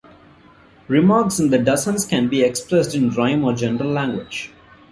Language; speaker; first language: English; non-native, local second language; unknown